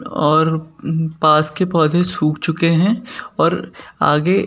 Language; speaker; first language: Hindi; native; Hindi